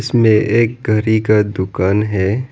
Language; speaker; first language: Hindi; non-native, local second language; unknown